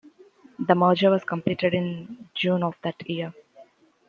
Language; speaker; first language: English; native; English